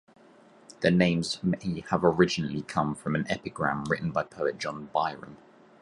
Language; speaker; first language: English; native; English